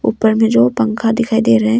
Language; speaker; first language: Hindi; non-native, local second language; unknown